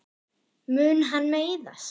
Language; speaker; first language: Icelandic; non-native, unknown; German